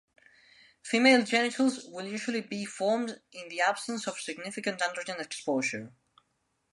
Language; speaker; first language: English; non-native, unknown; Spanish